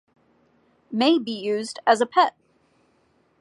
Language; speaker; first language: English; native; English